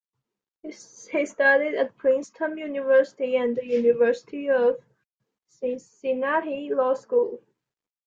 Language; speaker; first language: English; non-native, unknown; Chinese